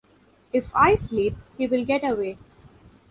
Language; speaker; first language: English; non-native, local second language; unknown